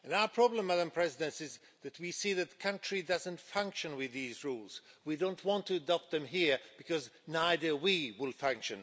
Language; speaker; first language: English; non-native, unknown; Swedish